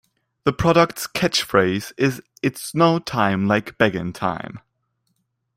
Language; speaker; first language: English; non-native, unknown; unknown